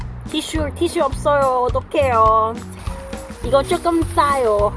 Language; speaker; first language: Korean; non-native, learner; English